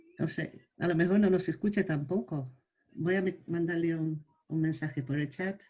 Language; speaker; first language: Spanish; non-native, fluent; English